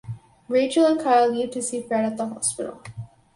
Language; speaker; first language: English; native; English